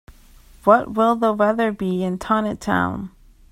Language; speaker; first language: English; native; English